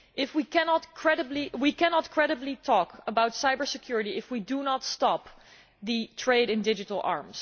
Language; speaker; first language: English; non-native, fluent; Dutch